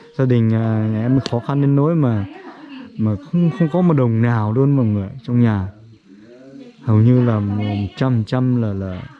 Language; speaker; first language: Vietnamese; native; Vietnamese